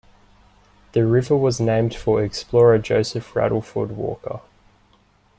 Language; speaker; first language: English; native; English